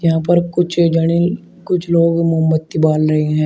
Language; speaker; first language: Hindi; native; Hindi